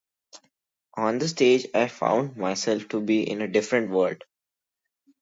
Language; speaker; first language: English; non-native, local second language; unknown